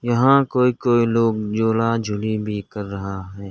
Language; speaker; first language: Hindi; non-native, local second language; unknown